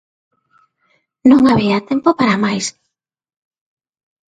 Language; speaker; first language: Galician; non-native, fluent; Spanish